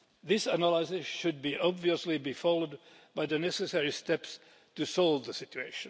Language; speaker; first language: English; non-native, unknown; Finnish